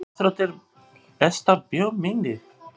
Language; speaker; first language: Icelandic; non-native, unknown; Albanian